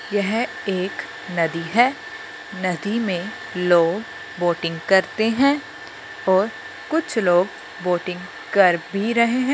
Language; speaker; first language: Hindi; non-native, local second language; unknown